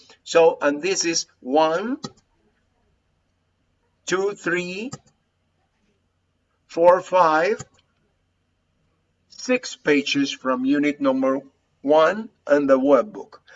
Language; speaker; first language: English; non-native, fluent; Spanish